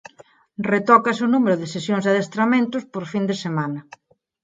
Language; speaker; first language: Galician; non-native, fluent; Spanish